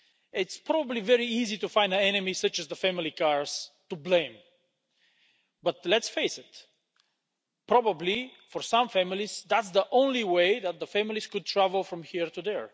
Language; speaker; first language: English; non-native, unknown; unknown